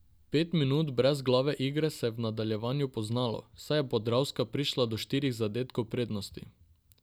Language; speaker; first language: Slovenian; non-native, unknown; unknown